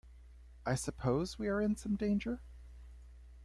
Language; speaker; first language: English; native; English